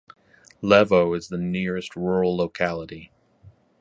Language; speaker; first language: English; native; English